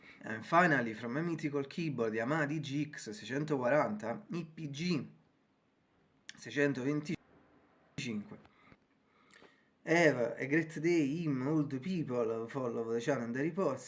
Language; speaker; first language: English; non-native, learner; Italian